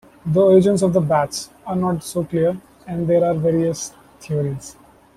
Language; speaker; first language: English; non-native, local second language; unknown